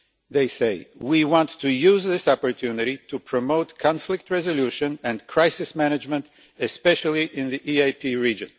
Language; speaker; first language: English; non-native, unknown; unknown